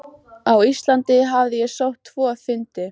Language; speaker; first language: Icelandic; native; Icelandic